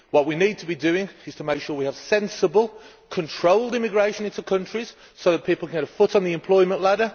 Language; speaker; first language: English; native; English